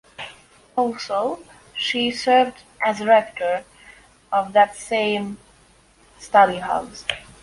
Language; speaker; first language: English; non-native, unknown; Polish